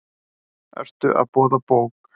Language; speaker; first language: Icelandic; native; Icelandic